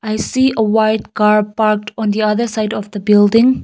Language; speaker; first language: English; non-native, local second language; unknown